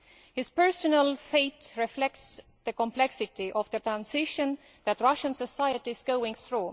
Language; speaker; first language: English; non-native, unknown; Estonian